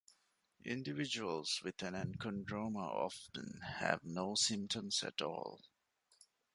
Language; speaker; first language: English; non-native, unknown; Divehi